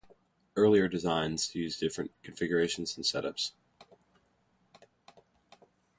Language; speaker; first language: English; native; English